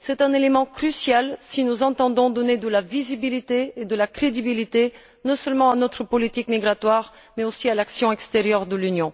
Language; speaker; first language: French; non-native, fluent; Bulgarian